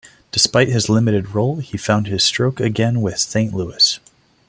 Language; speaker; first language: English; non-native, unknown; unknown